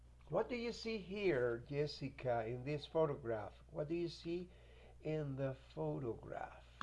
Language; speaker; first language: English; non-native, fluent; Spanish